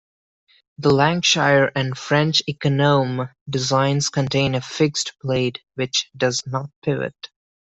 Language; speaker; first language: English; non-native, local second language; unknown